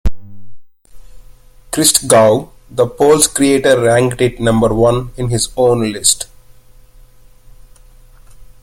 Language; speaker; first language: English; non-native, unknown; German